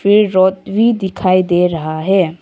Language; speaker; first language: Hindi; non-native, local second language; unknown